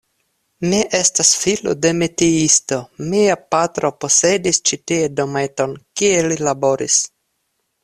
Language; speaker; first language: Esperanto; non-native, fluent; Russian